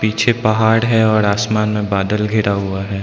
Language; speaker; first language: Hindi; non-native, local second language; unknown